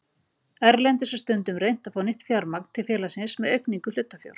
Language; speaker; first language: Icelandic; native; Icelandic